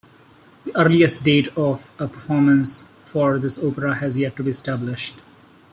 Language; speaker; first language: English; non-native, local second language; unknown